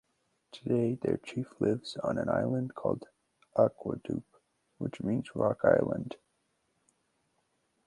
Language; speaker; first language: English; native; English